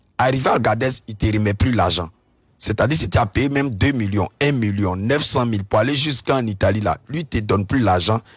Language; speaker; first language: French; non-native, local second language; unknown